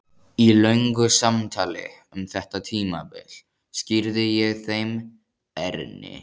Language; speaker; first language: Icelandic; native; Icelandic